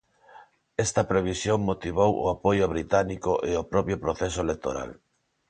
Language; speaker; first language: Galician; non-native, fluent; Spanish